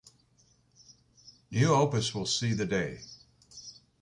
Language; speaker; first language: English; native; English